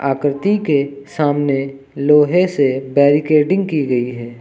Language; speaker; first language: Hindi; native; Hindi